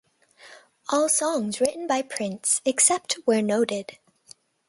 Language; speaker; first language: English; native; English